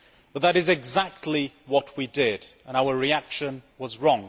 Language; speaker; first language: English; native; English